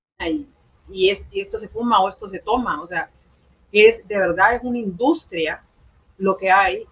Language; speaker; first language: Spanish; native; Spanish